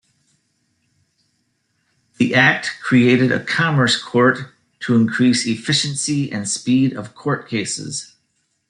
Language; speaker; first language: English; native; English